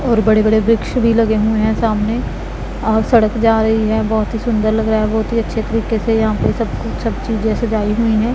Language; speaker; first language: Hindi; non-native, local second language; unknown